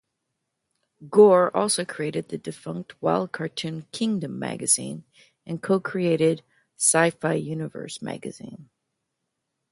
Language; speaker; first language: English; native; English